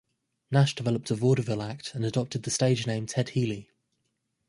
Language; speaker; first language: English; native; English